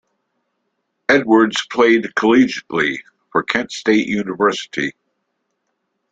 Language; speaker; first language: English; native; English